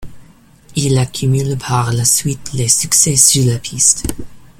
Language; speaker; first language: French; non-native, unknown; English